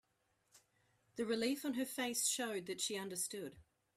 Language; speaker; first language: English; native; English